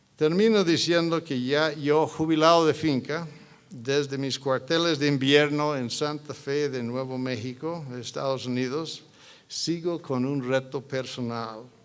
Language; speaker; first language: Spanish; non-native, fluent; English